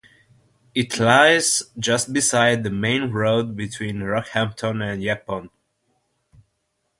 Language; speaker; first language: English; non-native, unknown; Italian